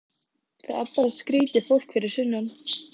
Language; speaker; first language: Icelandic; native; Icelandic